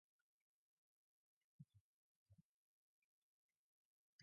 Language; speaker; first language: English; non-native, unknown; Mongolian